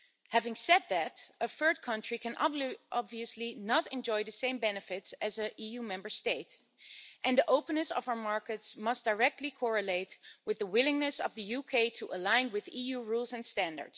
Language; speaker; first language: English; non-native, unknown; Dutch